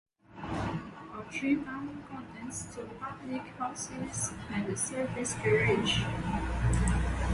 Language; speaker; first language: English; non-native, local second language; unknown